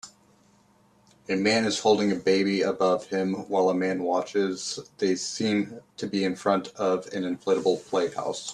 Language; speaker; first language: English; native; English